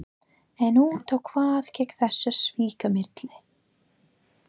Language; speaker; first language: Icelandic; non-native, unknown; English